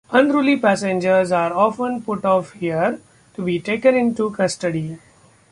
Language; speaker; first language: English; non-native, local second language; Marathi